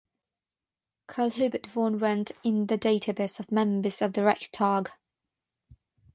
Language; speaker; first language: English; non-native, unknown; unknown